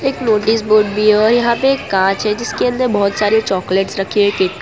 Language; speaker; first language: Hindi; non-native, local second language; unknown